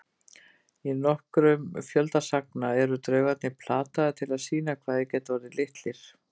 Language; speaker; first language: Icelandic; native; Icelandic